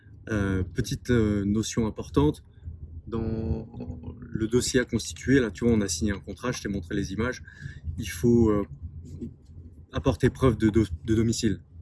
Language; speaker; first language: French; native; French